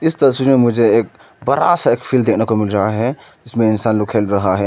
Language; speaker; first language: Hindi; non-native, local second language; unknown